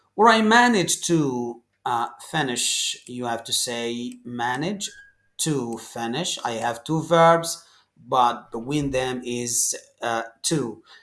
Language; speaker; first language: English; non-native, fluent; Arabic